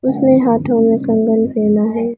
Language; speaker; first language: Hindi; non-native, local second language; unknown